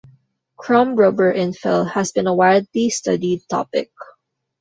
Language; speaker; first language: English; non-native, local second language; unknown